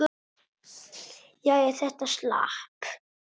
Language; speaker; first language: Icelandic; non-native, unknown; Italian